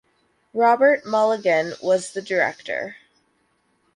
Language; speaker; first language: English; native; English